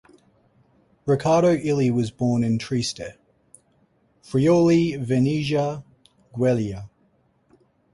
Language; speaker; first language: English; native; English